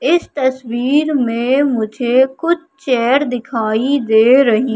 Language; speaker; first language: Hindi; native; Hindi